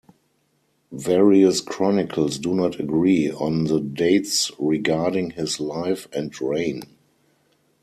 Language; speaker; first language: English; non-native, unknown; German